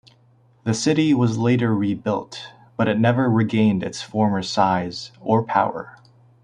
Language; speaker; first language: English; native; English